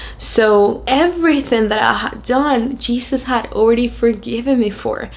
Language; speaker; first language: English; non-native, fluent; Spanish